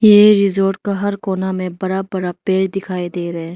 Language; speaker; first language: Hindi; non-native, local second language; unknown